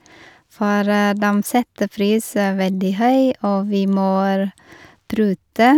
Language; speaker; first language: Norwegian; non-native, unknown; Vietnamese